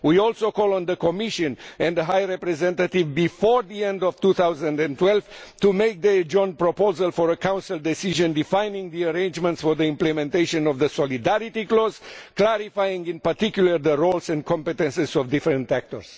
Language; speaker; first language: English; non-native, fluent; Romanian